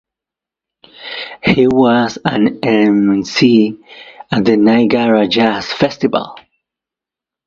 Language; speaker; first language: English; native; English